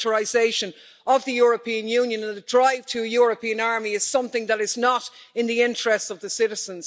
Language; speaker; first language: English; native; English